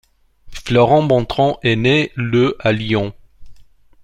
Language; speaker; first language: French; non-native, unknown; Romanian